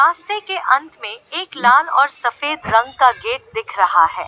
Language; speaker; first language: Hindi; native; Hindi